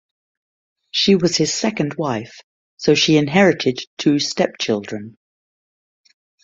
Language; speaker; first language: English; native; English